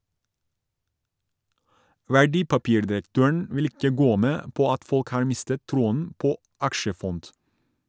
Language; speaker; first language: Norwegian; non-native, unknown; Turkish